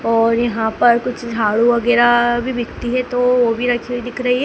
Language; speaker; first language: Hindi; native; Hindi